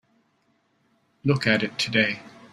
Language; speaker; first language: English; native; English